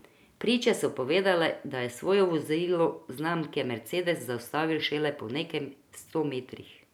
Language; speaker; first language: Slovenian; non-native, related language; Croatian